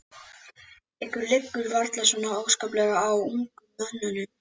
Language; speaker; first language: Icelandic; native; Icelandic